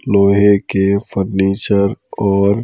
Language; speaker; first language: Hindi; native; Hindi